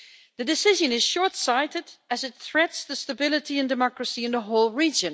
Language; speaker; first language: English; non-native, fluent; Dutch